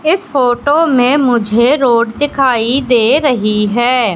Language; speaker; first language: Hindi; native; Hindi